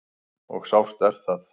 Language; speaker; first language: Icelandic; native; Icelandic